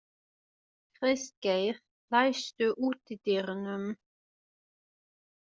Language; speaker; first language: Icelandic; non-native, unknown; German